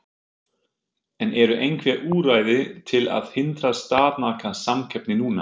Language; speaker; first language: Icelandic; non-native, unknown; German